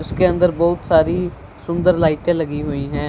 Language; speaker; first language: Hindi; non-native, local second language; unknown